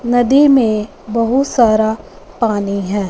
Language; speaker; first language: Hindi; non-native, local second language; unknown